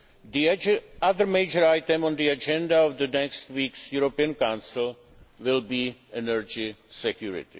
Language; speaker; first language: English; non-native, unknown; Czech